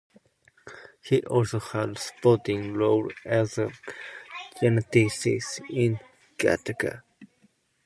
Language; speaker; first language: English; non-native, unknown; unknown